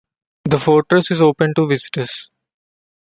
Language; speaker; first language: English; non-native, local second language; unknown